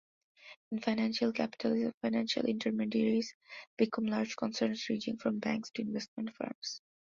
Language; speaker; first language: English; non-native, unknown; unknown